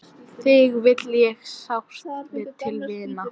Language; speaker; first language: Icelandic; non-native, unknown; English